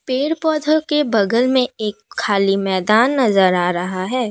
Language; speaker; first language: Hindi; non-native, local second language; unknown